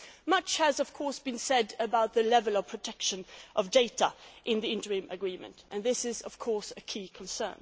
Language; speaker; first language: English; non-native, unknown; Swedish